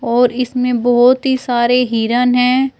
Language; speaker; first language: Hindi; native; Hindi